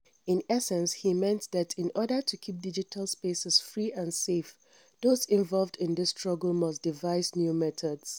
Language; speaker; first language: English; non-native, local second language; Hausa